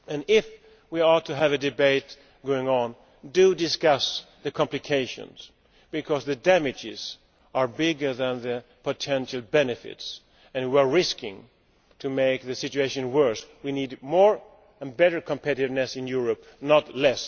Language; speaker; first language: English; non-native, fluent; Swedish